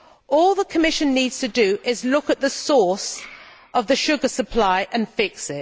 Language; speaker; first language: English; native; English